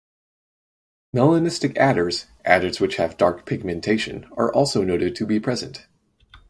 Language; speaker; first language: English; native; English